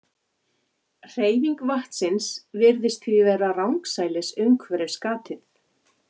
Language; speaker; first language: Icelandic; native; Icelandic